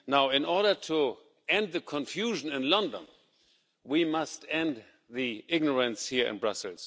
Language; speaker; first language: English; non-native, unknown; German